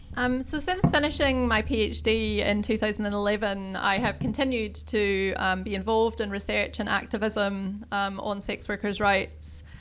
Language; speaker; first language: English; native; English